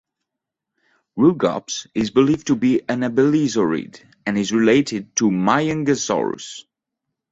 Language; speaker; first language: English; non-native, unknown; French